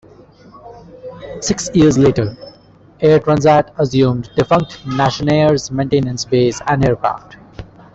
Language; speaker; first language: English; non-native, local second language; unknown